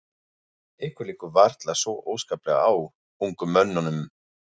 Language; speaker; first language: Icelandic; non-native, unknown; German